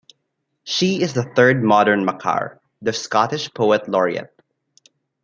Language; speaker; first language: English; non-native, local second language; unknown